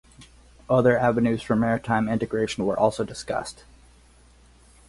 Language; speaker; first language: English; native; English